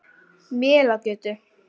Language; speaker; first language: Icelandic; native; Icelandic